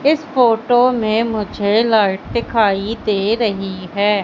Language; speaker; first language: Hindi; native; Hindi